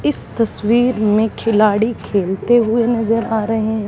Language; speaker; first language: Hindi; native; Hindi